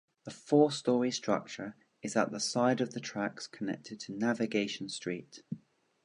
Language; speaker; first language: English; native; English